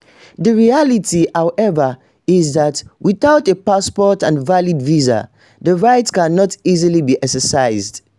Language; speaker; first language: English; non-native, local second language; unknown